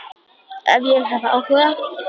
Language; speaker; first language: Icelandic; native; Icelandic